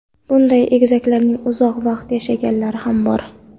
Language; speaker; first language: Uzbek; non-native, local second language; Kara-Kalpak